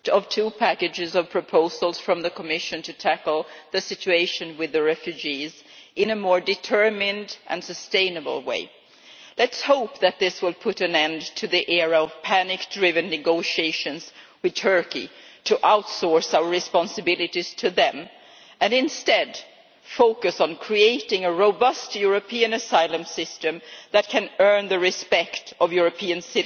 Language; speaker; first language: English; non-native, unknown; Swedish